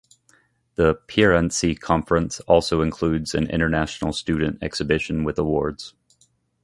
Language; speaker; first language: English; native; English